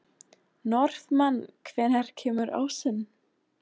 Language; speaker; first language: Icelandic; non-native, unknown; German